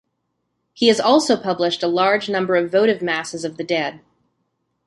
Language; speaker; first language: English; native; English